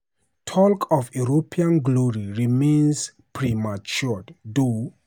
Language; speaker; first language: English; non-native, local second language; Hausa